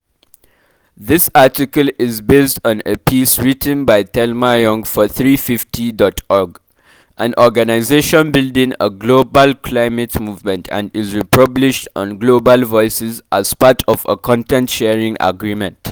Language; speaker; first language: English; non-native, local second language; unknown